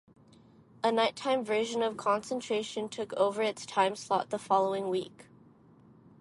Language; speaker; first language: English; non-native, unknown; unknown